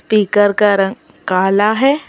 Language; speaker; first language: Hindi; non-native, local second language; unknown